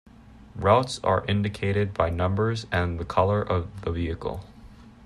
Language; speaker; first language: English; native; English